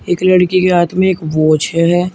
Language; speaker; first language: Hindi; native; Hindi